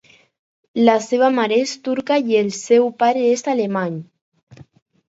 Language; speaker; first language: Catalan; non-native, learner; Spanish